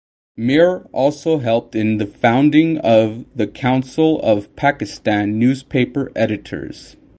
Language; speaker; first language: English; native; English